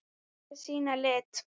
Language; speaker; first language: Icelandic; native; Icelandic